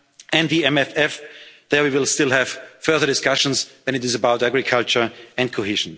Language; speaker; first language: English; non-native, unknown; German